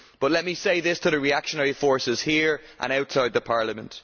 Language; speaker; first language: English; native; English